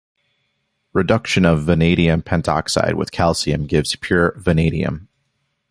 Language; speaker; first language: English; native; English